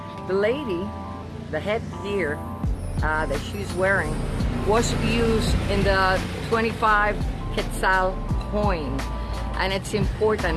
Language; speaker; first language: English; non-native, fluent; Spanish